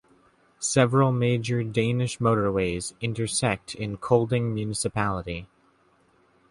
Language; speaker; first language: English; native; English